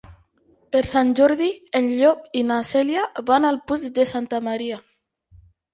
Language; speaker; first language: Catalan; non-native, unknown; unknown